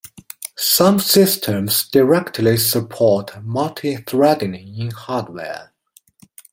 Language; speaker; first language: English; non-native, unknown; Chinese